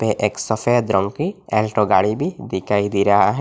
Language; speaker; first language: Hindi; non-native, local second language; Bangla